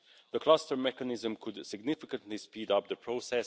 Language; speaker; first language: English; non-native, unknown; Hungarian